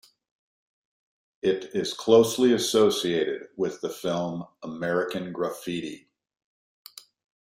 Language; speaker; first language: English; native; English